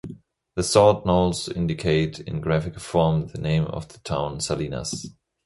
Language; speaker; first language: English; non-native, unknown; German